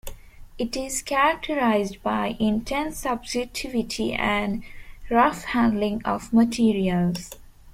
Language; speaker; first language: English; non-native, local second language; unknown